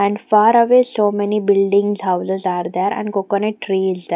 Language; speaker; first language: English; non-native, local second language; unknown